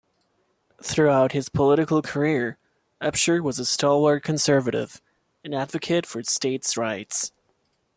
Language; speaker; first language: English; non-native, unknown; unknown